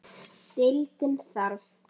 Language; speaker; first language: Icelandic; native; Icelandic